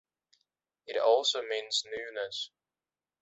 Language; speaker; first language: English; non-native, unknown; Belarusian